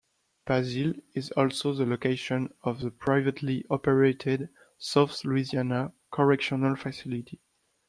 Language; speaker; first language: English; non-native, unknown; French